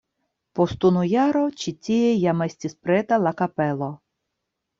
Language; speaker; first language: Esperanto; non-native, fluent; Russian